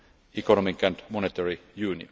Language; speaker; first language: English; non-native, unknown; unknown